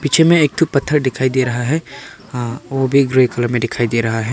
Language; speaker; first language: Hindi; non-native, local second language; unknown